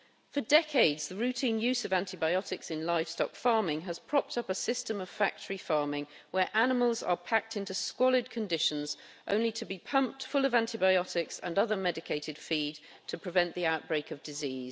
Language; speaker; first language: English; native; English